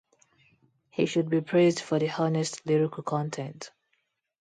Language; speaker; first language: English; non-native, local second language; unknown